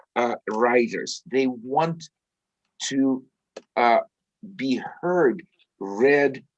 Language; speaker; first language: English; non-native, fluent; Russian